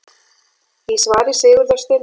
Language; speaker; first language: Icelandic; native; Icelandic